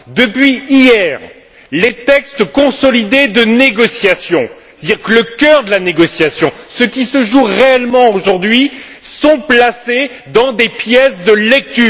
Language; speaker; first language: French; native; French